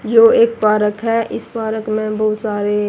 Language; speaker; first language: Hindi; native; Hindi